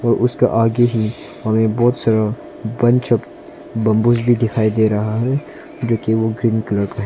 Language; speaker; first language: Hindi; non-native, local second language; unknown